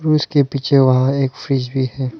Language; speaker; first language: Hindi; non-native, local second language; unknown